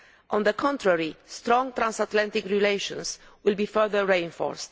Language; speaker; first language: English; non-native, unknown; Romanian